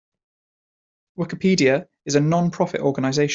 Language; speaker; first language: English; native; English